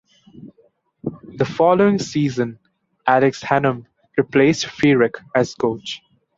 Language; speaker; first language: English; non-native, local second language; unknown